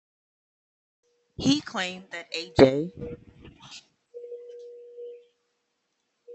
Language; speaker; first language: English; native; English